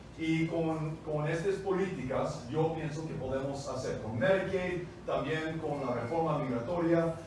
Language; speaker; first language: Spanish; non-native, fluent; English